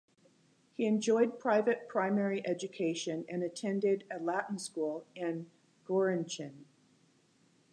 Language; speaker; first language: English; native; English